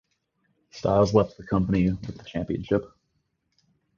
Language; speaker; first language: English; native; English